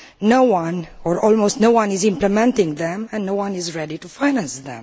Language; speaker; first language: English; non-native, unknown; Romanian